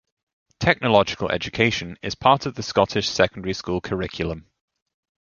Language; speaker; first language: English; native; English